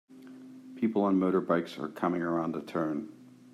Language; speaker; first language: English; native; English